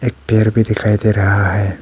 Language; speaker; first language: Hindi; non-native, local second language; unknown